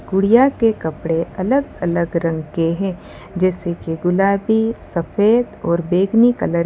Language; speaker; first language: Hindi; non-native, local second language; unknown